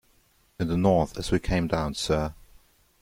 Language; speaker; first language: English; non-native, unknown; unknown